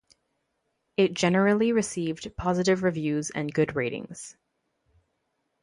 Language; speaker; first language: English; native; English